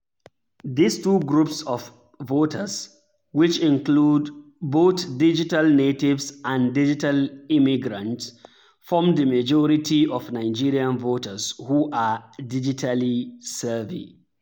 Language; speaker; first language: English; non-native, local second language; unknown